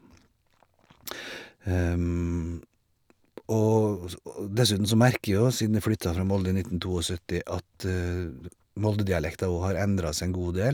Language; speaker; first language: Norwegian; native; Norwegian